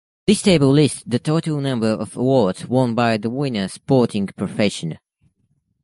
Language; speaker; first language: English; native; English